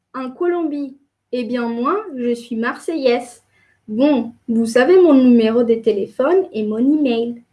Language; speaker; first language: French; non-native, fluent; Spanish